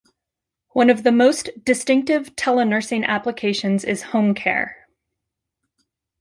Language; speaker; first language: English; native; English